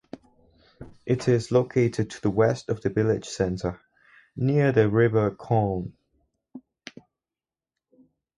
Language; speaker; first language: English; non-native, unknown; Spanish